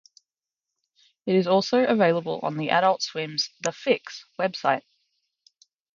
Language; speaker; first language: English; native; English